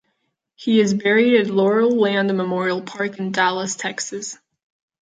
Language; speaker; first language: English; non-native, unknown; Catalan